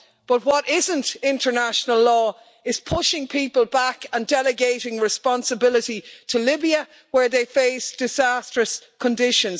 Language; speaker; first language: English; native; English